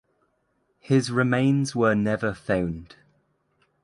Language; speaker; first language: English; native; English